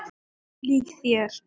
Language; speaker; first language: Icelandic; non-native, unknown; Thai